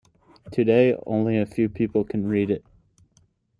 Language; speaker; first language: English; native; English